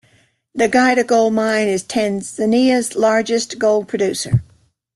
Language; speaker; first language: English; native; English